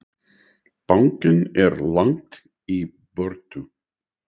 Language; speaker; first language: Icelandic; non-native, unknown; English